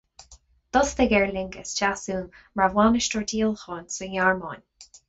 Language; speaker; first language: Irish; non-native, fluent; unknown